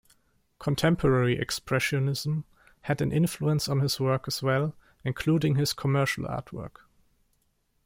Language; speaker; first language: English; non-native, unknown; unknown